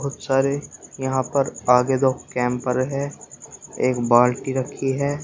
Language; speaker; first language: Hindi; native; Hindi